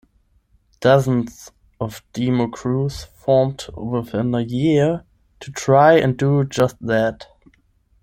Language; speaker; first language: English; non-native, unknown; German